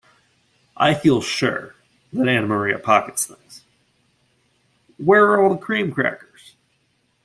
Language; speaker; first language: English; native; English